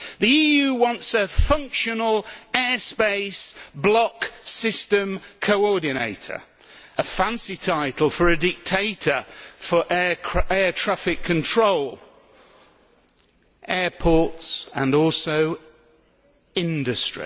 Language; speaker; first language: English; native; English